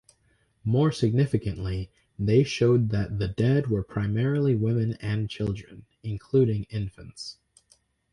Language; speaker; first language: English; native; English